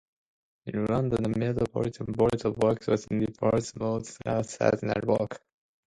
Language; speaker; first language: English; non-native, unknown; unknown